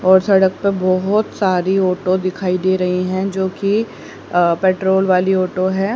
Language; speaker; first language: Hindi; native; Hindi